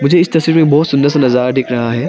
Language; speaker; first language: Hindi; non-native, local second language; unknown